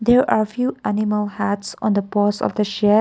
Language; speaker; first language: English; non-native, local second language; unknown